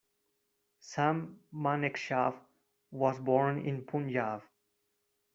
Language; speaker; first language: English; non-native, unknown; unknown